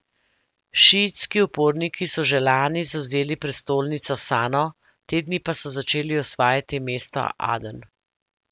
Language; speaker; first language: Slovenian; native; Slovenian